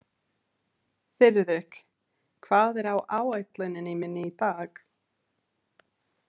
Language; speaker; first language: Icelandic; non-native, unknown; English